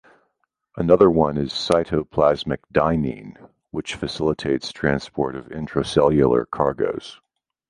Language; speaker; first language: English; native; English